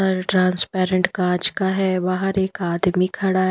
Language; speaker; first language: Hindi; non-native, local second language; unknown